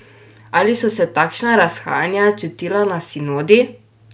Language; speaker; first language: Slovenian; native; Slovenian